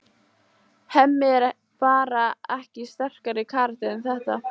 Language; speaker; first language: Icelandic; native; Icelandic